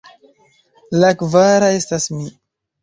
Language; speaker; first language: Esperanto; non-native, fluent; Chinese